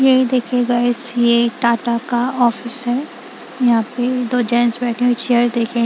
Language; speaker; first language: Hindi; non-native, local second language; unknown